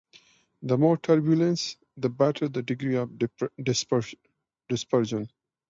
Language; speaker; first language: English; non-native, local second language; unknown